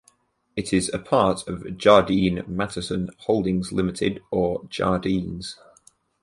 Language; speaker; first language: English; native; English